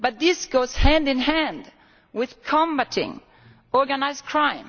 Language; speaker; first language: English; non-native, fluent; Italian